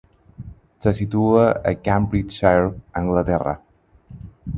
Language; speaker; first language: Catalan; non-native, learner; Spanish